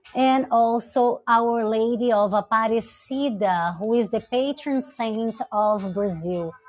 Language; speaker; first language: English; non-native, fluent; Portuguese